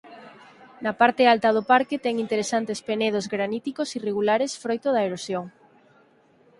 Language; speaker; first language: Galician; native; Galician